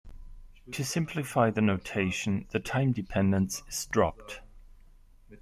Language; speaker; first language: English; non-native, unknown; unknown